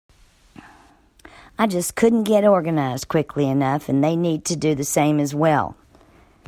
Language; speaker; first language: English; native; English